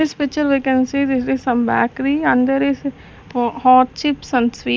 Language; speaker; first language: English; non-native, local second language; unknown